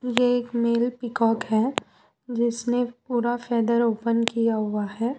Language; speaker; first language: Hindi; non-native, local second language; Gujarati